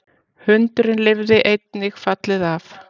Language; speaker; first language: Icelandic; native; Icelandic